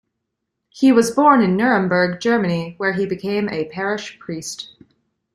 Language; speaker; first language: English; native; English